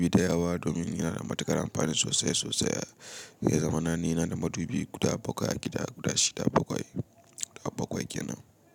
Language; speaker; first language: Hausa; native; Hausa